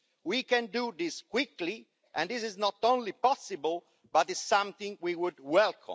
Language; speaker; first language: English; non-native, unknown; Italian